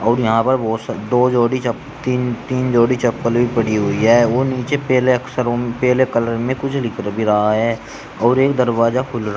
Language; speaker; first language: Hindi; native; Hindi